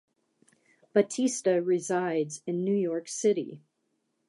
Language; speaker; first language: English; native; English